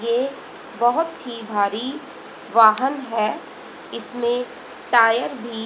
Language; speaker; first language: Hindi; native; Hindi